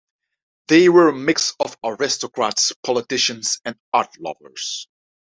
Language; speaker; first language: English; non-native, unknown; Dutch